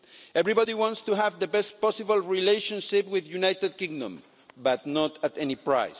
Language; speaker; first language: English; non-native, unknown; Spanish